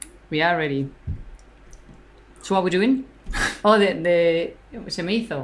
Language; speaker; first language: English; non-native, fluent; Spanish